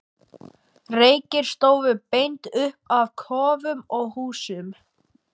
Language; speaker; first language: Icelandic; native; Icelandic